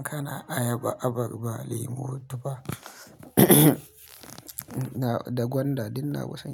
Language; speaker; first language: Hausa; native; Hausa